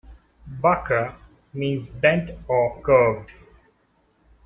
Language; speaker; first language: English; non-native, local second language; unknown